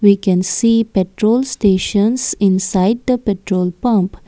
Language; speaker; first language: English; non-native, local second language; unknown